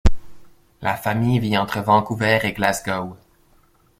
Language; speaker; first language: French; native; French